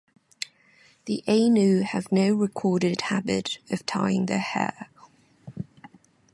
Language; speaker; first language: English; non-native, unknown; Cantonese